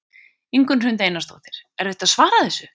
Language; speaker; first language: Icelandic; native; Icelandic